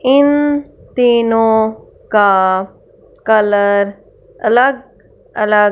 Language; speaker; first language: Hindi; non-native, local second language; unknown